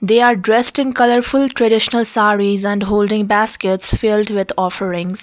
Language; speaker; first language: English; non-native, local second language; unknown